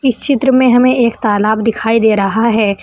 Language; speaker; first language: Hindi; native; Hindi